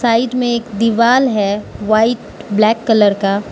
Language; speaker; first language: Hindi; non-native, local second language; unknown